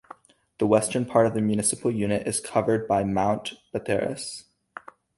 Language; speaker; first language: English; native; English